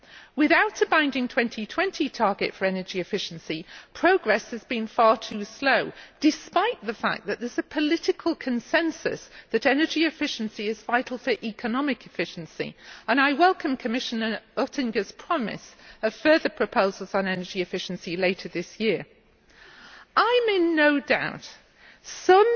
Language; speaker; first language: English; native; English